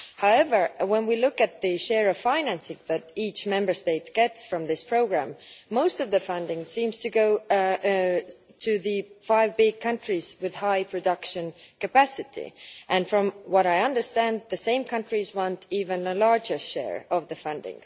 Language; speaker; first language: English; non-native, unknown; Estonian